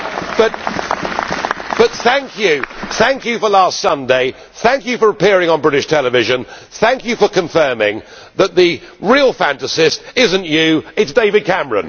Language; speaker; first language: English; native; English